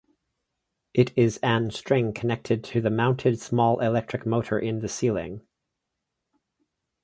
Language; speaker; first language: English; native; English